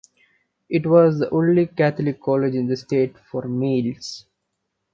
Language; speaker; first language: English; non-native, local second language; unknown